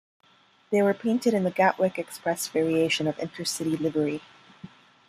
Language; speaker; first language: English; non-native, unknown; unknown